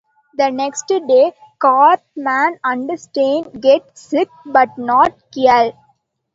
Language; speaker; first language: English; non-native, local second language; Tamil